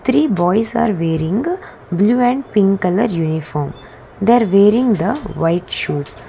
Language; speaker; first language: English; non-native, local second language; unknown